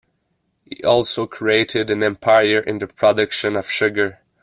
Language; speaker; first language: English; non-native, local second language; French